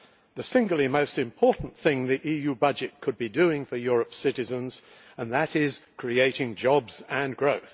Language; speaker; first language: English; native; English